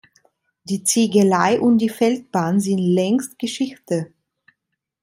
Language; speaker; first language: German; non-native, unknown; Italian